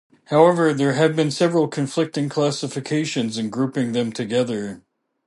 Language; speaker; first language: English; native; English